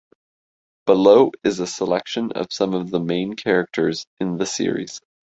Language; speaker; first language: English; native; English